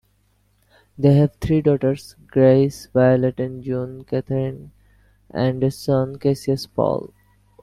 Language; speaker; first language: English; non-native, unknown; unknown